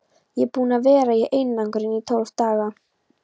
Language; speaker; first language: Icelandic; non-native, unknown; Polish